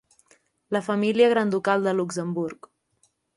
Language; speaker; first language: Catalan; native; Catalan